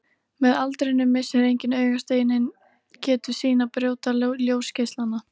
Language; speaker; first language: Icelandic; native; Icelandic